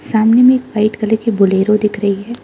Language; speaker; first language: Hindi; non-native, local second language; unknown